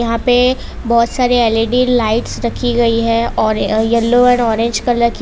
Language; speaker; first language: Hindi; non-native, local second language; Gujarati